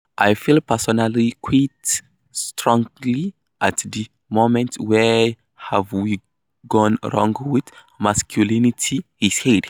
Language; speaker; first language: English; non-native, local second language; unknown